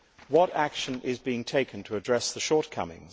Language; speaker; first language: English; native; English